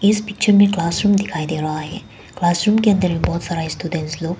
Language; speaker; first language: Hindi; non-native, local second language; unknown